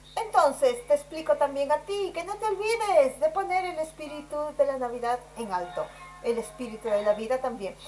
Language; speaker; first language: Spanish; native; Spanish